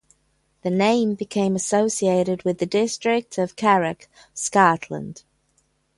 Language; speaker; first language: English; native; English